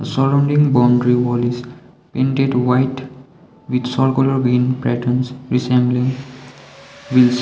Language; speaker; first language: English; non-native, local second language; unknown